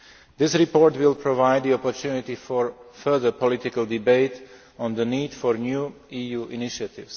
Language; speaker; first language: English; non-native, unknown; Slovak